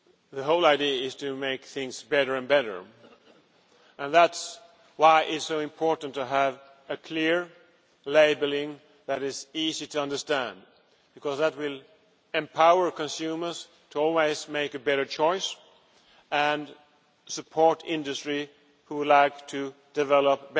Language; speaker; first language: English; non-native, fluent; Swedish